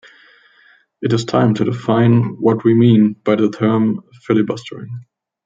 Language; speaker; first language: English; non-native, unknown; German